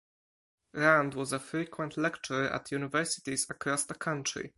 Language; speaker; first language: English; non-native, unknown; Polish